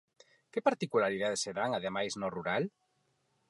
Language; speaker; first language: Galician; non-native, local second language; Spanish